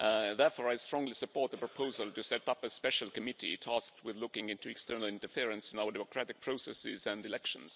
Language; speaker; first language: English; non-native, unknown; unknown